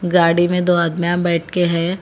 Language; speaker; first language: Hindi; non-native, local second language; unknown